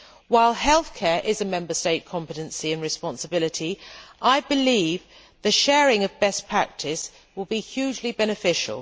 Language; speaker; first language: English; native; English